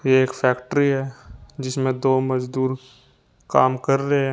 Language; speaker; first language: Hindi; native; Hindi